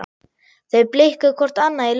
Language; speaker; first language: Icelandic; non-native, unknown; German